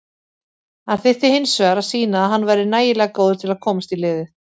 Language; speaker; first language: Icelandic; native; Icelandic